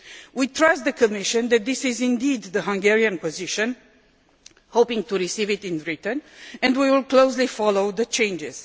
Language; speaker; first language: English; non-native, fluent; Romanian